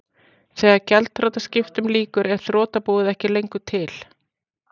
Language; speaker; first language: Icelandic; native; Icelandic